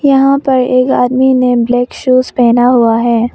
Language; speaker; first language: Hindi; non-native, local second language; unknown